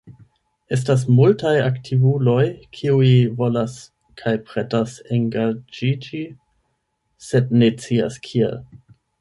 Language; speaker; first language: Esperanto; non-native, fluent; German